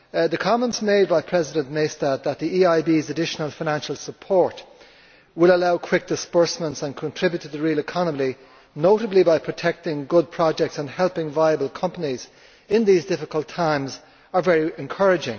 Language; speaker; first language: English; native; English